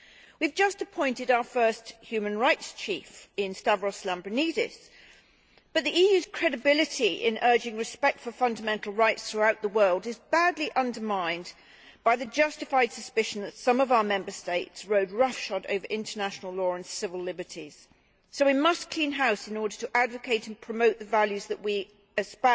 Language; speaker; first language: English; native; English